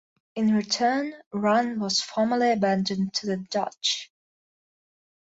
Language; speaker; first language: English; non-native, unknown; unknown